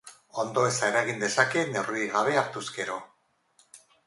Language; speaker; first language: Basque; non-native, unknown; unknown